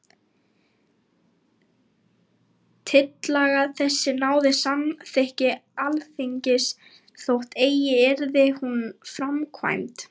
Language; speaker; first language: Icelandic; non-native, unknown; Lithuanian